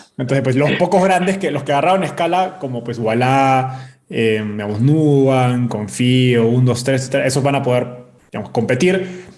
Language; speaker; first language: Spanish; native; Spanish